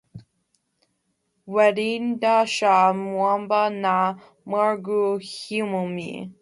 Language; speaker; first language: English; native; English